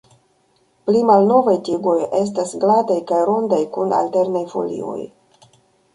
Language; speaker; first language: Esperanto; non-native, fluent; Russian